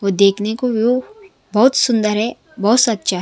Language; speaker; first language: Hindi; non-native, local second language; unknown